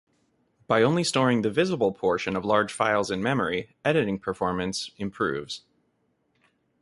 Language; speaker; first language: English; native; English